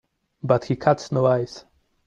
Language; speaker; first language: English; non-native, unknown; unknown